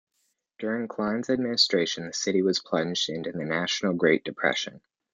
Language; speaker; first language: English; native; English